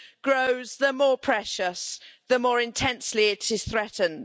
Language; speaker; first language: English; native; English